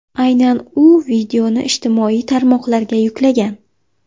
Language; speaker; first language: Uzbek; native; Uzbek